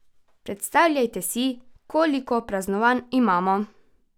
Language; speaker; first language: Slovenian; native; Slovenian